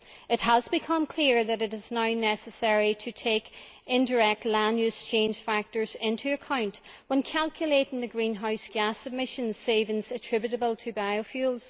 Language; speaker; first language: English; native; English